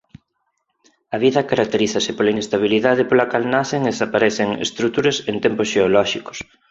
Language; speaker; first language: Galician; non-native, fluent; Spanish